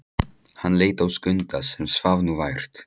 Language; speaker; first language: Icelandic; non-native, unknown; Polish